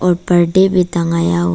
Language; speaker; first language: Hindi; non-native, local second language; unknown